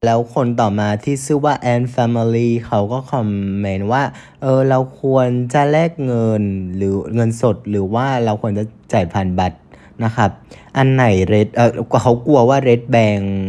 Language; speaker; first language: Thai; non-native, fluent; Vietnamese